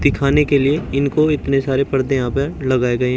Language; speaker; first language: Hindi; native; Hindi